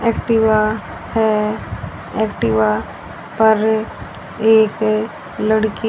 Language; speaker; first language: Hindi; native; Hindi